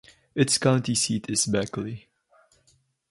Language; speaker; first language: English; non-native, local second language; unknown